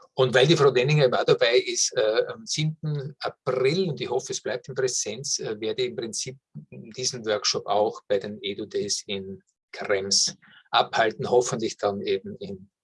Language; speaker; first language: German; native; German